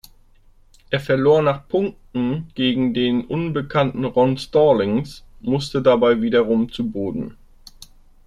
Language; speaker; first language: German; native; German